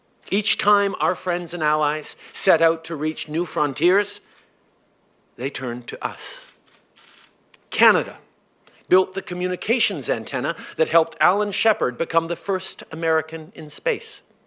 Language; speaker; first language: English; early bilingual, other home language; French